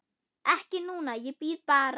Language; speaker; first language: Icelandic; non-native, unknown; German